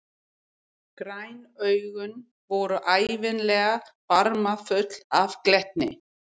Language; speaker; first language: Icelandic; non-native, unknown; English